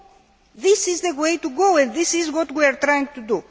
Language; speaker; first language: English; non-native, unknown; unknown